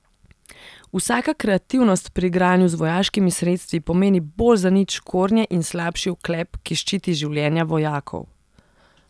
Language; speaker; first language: Slovenian; non-native, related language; Serbian